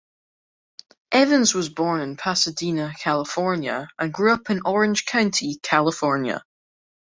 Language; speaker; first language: English; native; English